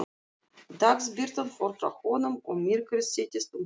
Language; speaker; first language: Icelandic; non-native, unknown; Russian